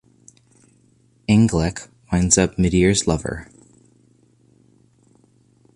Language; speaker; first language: English; native; English